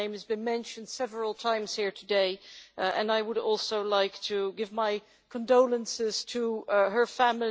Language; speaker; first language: English; non-native, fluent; Dutch